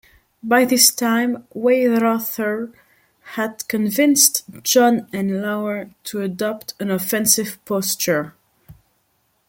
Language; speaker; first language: English; non-native, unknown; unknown